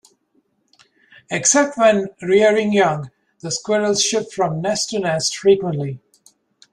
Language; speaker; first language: English; native; English